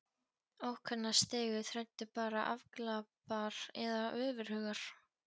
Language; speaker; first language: Icelandic; non-native, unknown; Polish